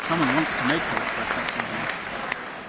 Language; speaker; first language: English; non-native, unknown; Greek